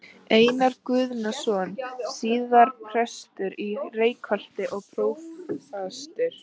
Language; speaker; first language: Icelandic; native; Icelandic